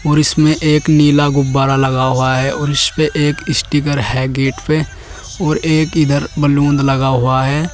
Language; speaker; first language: Hindi; native; Hindi